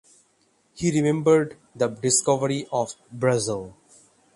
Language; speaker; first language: English; non-native, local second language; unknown